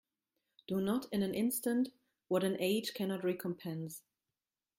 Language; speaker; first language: English; non-native, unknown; German